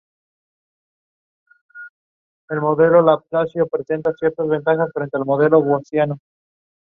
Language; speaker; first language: English; non-native, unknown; Spanish